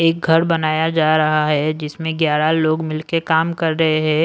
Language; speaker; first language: Hindi; non-native, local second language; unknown